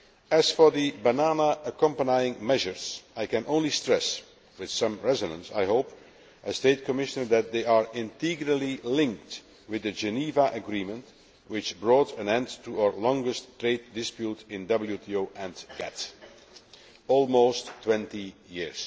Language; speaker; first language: English; non-native, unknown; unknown